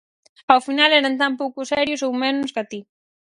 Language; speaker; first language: Galician; native; Galician